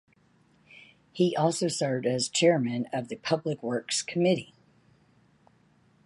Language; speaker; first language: English; native; English